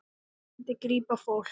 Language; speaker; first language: Icelandic; non-native, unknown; Thai